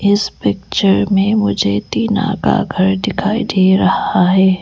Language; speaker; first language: Hindi; non-native, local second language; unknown